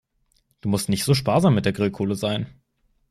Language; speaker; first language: German; native; German